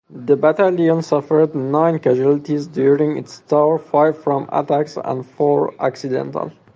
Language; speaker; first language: English; non-native, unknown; Persian